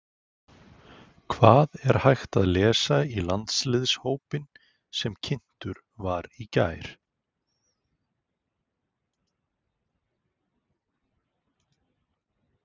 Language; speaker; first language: Icelandic; native; Icelandic